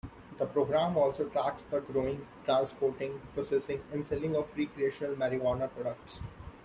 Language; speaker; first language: English; non-native, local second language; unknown